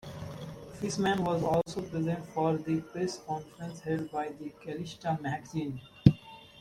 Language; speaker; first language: English; non-native, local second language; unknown